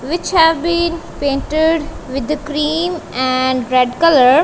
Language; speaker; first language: English; non-native, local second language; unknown